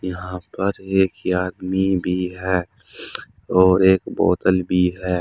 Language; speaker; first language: Hindi; native; Hindi